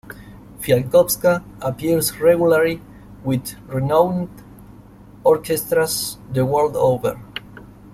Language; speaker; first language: English; non-native, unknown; Spanish